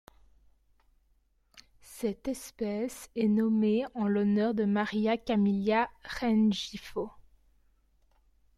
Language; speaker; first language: French; native; French